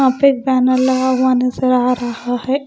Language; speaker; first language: Hindi; non-native, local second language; Punjabi